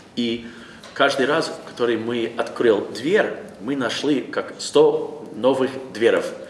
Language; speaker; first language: Russian; non-native, learner; English